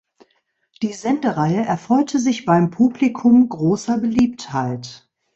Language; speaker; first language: German; native; German